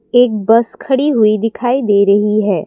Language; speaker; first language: Hindi; non-native, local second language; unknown